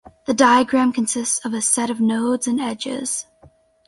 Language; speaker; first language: English; native; English